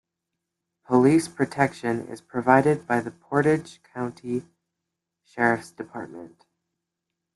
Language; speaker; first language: English; native; English